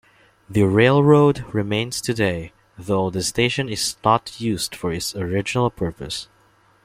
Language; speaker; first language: English; non-native, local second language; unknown